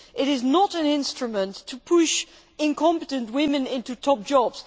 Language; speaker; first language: English; non-native, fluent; Dutch